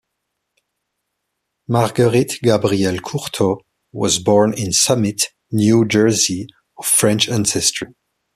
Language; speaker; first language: English; non-native, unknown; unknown